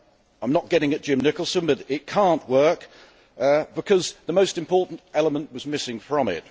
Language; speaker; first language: English; native; English